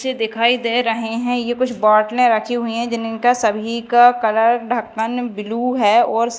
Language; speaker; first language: Hindi; native; Hindi